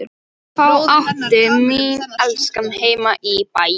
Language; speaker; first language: Icelandic; non-native, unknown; Polish